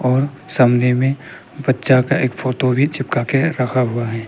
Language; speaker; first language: Hindi; early bilingual, other home language; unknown